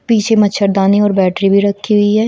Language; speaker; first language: Hindi; native; Hindi